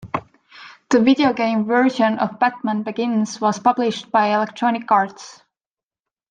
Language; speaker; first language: English; non-native, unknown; Estonian